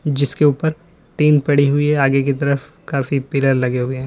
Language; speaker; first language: Hindi; native; Hindi